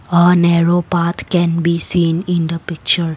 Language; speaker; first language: English; non-native, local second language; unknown